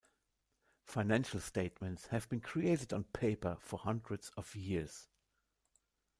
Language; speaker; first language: English; non-native, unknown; German